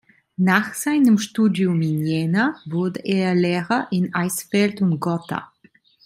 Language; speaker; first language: German; non-native, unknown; Italian